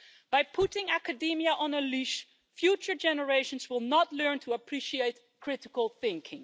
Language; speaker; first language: English; non-native, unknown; Dutch